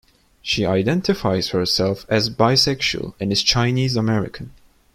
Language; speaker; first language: English; non-native, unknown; Turkish